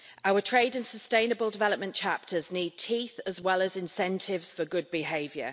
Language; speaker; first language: English; native; English